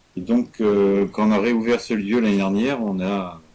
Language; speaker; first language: French; native; French